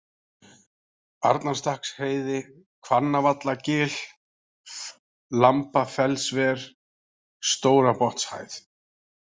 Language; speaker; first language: Icelandic; native; Icelandic